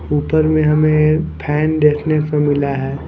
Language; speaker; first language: Hindi; non-native, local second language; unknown